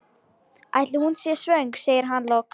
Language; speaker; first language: Icelandic; non-native, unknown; Lithuanian